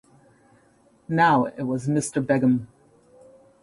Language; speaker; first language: English; native; English